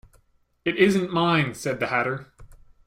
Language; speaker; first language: English; native; English